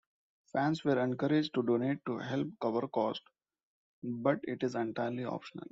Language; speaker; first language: English; non-native, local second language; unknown